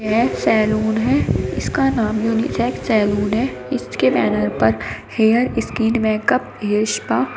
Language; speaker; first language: Hindi; native; Hindi